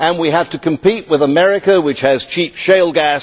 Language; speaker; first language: English; native; English